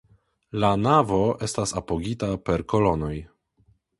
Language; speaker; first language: Esperanto; non-native, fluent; Polish